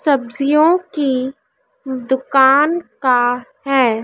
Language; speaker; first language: Hindi; native; Hindi